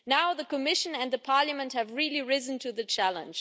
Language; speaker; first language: English; non-native, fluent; German